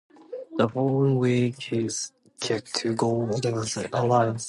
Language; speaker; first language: English; non-native, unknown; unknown